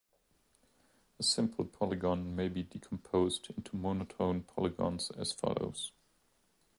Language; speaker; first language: English; non-native, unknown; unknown